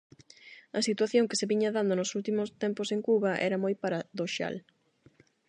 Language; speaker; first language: Galician; non-native, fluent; Spanish